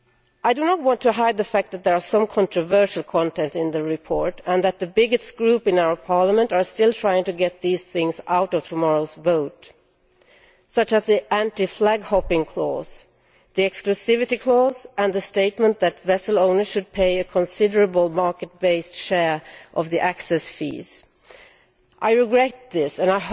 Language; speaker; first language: English; non-native, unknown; Swedish